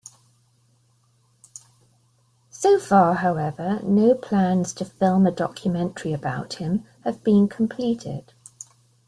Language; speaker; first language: English; native; English